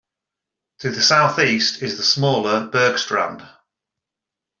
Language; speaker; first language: English; native; English